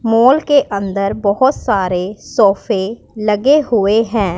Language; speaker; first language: Hindi; non-native, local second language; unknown